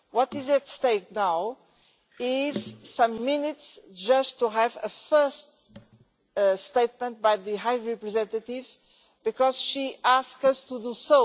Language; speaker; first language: English; non-native, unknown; Portuguese